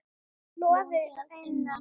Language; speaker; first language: Icelandic; native; Icelandic